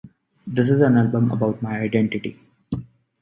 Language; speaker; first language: English; non-native, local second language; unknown